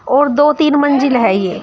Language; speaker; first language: Hindi; native; Hindi